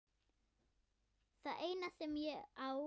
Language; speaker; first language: Icelandic; non-native, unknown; German